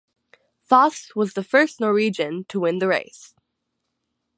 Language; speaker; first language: English; native; English